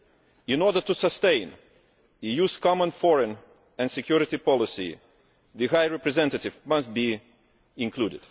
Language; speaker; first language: English; non-native, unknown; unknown